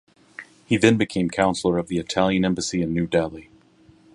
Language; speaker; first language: English; native; English